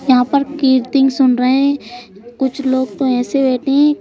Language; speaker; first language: Hindi; native; Hindi